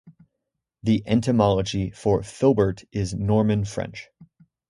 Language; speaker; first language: English; native; English